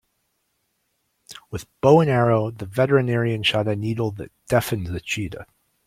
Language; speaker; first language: English; native; English